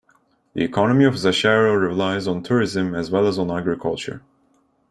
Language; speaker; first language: English; non-native, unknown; Turkish